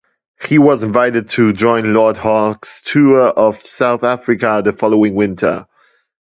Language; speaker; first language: English; non-native, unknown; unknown